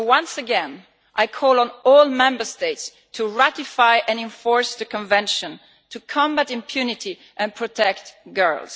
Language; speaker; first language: English; non-native, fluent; Italian